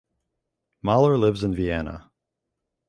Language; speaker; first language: English; native; English